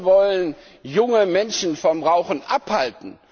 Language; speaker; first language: German; non-native, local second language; Luxembourgish